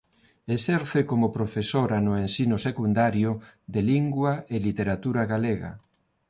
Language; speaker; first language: Galician; non-native, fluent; Spanish